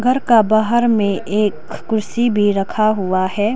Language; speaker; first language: Hindi; non-native, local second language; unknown